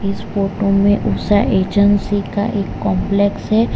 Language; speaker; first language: Hindi; non-native, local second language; Gujarati